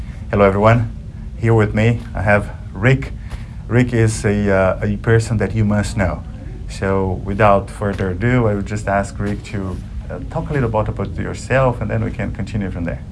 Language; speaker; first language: English; non-native, fluent; Portuguese